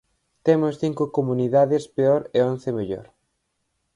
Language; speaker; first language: Galician; native; Galician